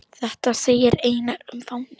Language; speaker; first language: Icelandic; non-native, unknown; Polish